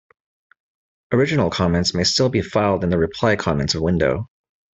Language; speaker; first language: English; native; English